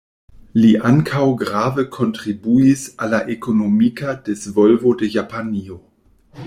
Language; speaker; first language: Esperanto; non-native, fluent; German